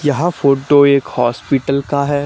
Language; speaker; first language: Hindi; native; Hindi